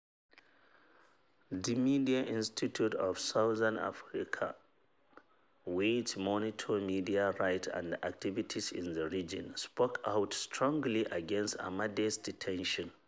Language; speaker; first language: English; non-native, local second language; Hausa